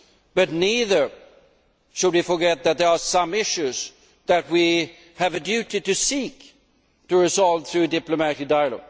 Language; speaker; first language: English; non-native, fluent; Swedish